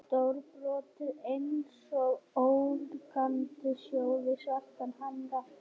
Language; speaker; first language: Icelandic; non-native, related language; Swedish